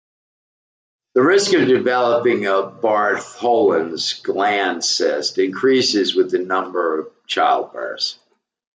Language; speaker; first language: English; native; English